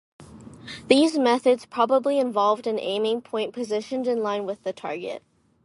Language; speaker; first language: English; non-native, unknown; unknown